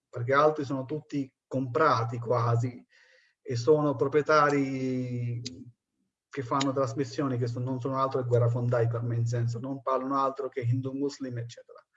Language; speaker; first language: Italian; non-native, fluent; Punjabi